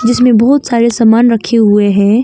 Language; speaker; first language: Hindi; non-native, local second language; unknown